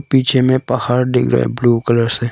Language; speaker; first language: Hindi; non-native, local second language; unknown